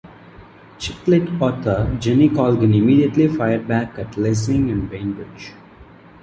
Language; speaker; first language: English; non-native, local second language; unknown